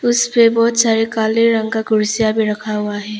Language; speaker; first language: Hindi; non-native, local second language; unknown